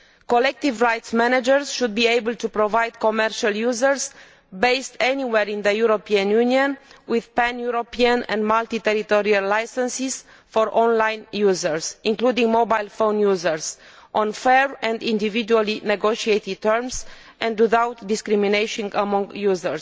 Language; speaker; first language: English; non-native, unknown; Romanian